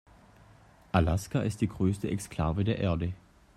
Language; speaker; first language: German; native; German